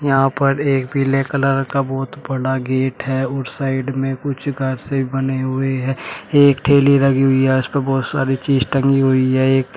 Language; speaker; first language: Hindi; native; Hindi